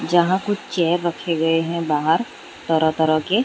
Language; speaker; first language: Hindi; non-native, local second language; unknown